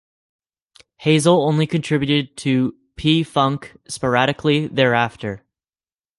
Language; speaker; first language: English; native; English